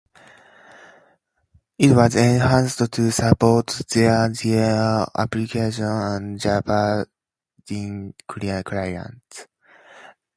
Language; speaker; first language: English; native; English